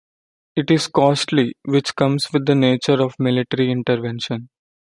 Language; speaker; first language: English; non-native, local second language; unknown